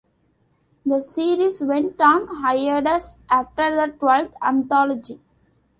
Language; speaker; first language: English; non-native, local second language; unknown